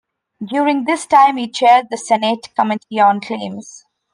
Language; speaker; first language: English; non-native, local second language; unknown